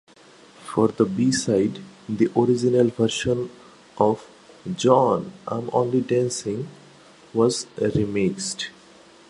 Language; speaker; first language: English; non-native, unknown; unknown